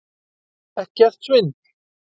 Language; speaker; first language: Icelandic; native; Icelandic